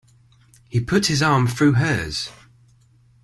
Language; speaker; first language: English; native; English